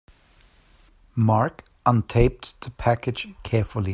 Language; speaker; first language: English; native; English